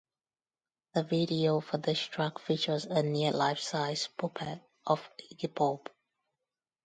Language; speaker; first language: English; non-native, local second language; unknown